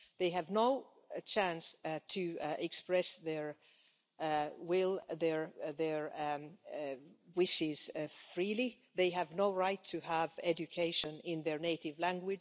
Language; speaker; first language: English; non-native, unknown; Finnish